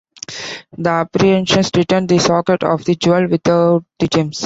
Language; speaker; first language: English; non-native, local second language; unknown